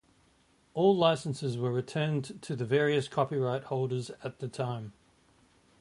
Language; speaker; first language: English; native; English